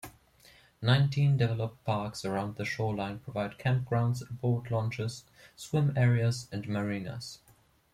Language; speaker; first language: English; non-native, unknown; German